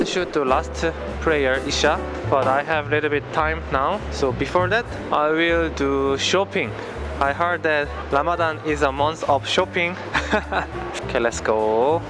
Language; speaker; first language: English; non-native, fluent; Korean